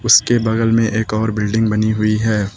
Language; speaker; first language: Hindi; native; Hindi